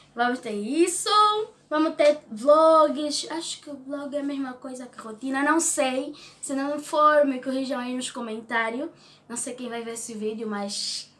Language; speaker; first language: Portuguese; native; Portuguese